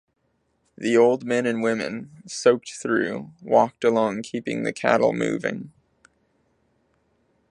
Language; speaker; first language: English; native; English